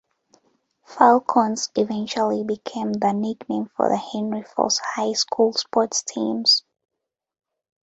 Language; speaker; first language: English; non-native, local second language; Ganda